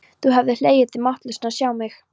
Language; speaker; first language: Icelandic; non-native, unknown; Polish